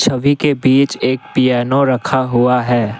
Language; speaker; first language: Hindi; non-native, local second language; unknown